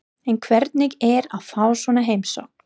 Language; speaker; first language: Icelandic; non-native, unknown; English